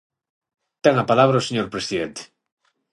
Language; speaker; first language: Galician; non-native, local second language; Spanish